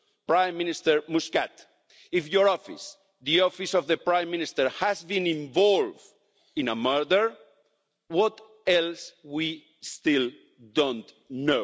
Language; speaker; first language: English; non-native, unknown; Spanish